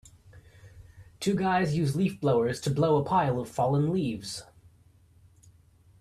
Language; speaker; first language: English; native; English